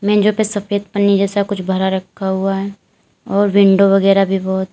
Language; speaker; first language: Hindi; native; Hindi